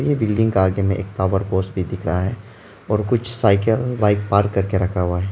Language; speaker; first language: Hindi; early bilingual, other home language; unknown